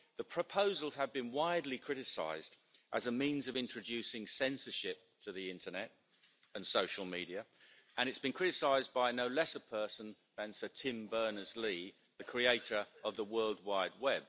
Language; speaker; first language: English; native; English